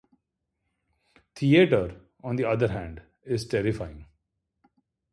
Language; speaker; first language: English; non-native, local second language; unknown